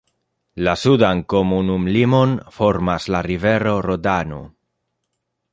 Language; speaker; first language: Esperanto; non-native, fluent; Spanish